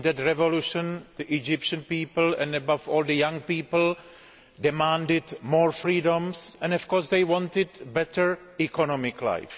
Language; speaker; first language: English; non-native, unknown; Greek